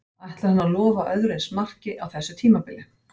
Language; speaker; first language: Icelandic; native; Icelandic